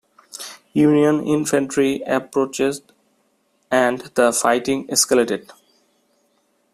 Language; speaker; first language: English; non-native, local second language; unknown